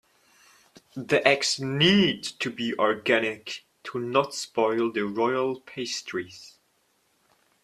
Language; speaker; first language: English; non-native, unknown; German